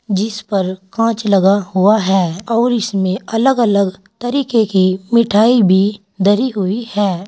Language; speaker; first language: Hindi; native; Hindi